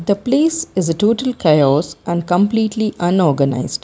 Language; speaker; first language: English; non-native, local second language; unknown